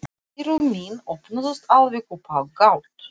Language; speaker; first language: Icelandic; non-native, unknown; Russian